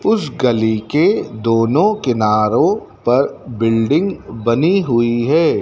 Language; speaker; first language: Hindi; native; Hindi